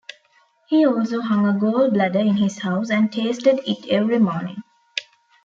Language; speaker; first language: English; non-native, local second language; Tamil